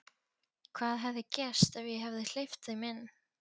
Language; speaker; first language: Icelandic; non-native, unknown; Polish